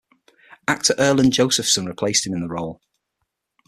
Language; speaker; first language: English; native; English